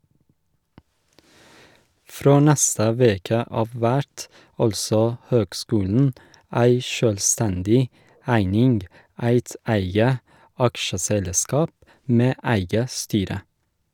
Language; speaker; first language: Norwegian; non-native, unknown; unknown